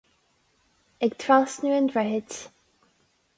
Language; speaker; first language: Irish; non-native, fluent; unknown